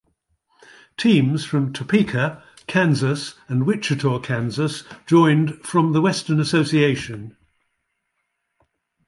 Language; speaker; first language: English; native; English